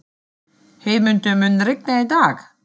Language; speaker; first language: Icelandic; non-native, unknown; German